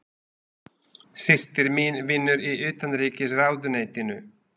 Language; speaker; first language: Icelandic; non-native, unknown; Slovak